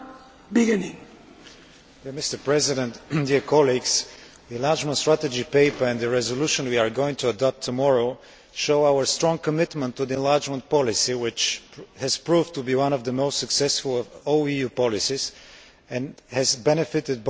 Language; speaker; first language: English; non-native, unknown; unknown